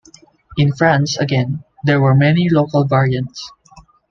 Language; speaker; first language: English; non-native, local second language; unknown